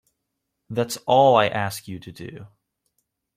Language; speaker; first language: English; native; English